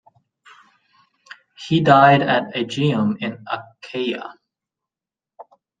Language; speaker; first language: English; native; English